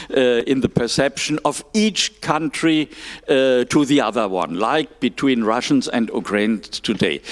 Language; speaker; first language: English; non-native, fluent; German